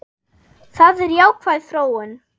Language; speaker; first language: Icelandic; non-native, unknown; German